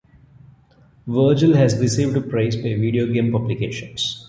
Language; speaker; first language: English; non-native, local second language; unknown